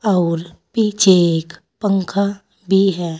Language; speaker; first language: Hindi; native; Hindi